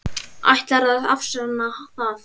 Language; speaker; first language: Icelandic; native; Icelandic